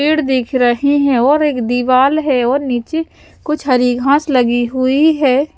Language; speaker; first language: Hindi; non-native, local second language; Punjabi